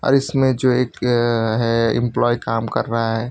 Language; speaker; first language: Hindi; non-native, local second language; Gujarati